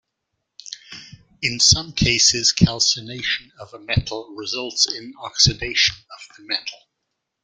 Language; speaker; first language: English; native; English